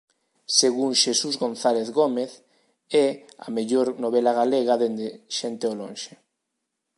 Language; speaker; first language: Galician; native; Galician